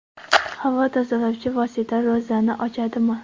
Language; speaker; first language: Uzbek; non-native, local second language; Kara-Kalpak